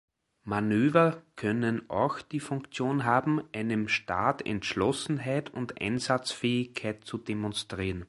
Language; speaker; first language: German; native; German